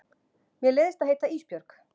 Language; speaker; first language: Icelandic; native; Icelandic